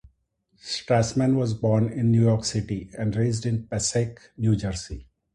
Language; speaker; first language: English; non-native, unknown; Marathi